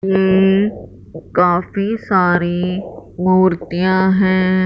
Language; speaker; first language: Hindi; non-native, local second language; Punjabi